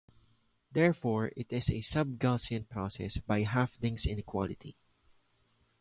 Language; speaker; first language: English; non-native, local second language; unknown